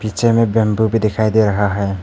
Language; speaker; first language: Hindi; non-native, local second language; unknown